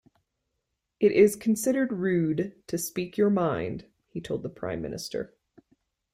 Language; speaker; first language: English; native; English